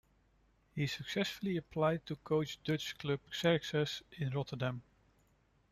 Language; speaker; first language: English; non-native, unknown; Dutch